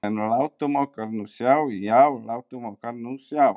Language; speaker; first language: Icelandic; non-native, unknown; Polish